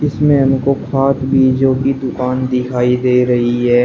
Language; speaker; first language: Hindi; native; Hindi